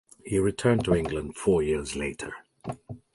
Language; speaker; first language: English; native; English